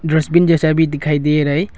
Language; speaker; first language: Hindi; non-native, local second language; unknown